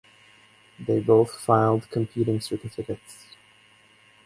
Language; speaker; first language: English; native; English